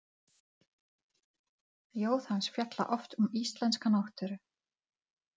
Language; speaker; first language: Icelandic; non-native, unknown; Czech